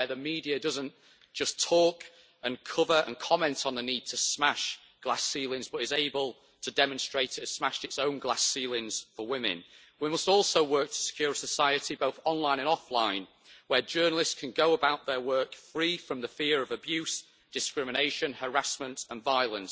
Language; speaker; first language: English; native; English